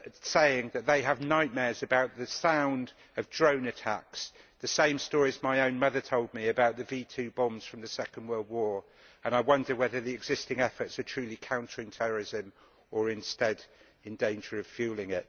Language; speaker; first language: English; native; English